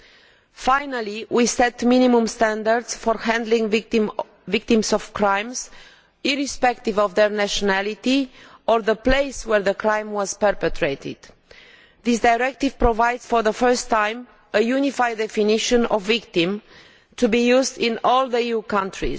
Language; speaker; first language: English; non-native, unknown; Romanian